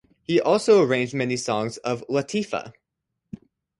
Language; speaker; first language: English; native; English